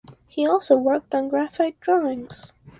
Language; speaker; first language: English; native; English